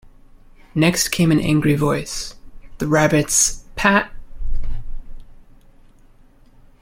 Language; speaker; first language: English; native; English